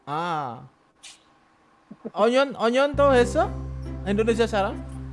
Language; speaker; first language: Korean; non-native, learner; Indonesian